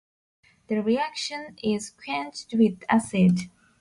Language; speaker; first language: English; non-native, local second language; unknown